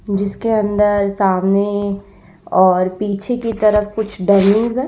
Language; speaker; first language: Hindi; native; Hindi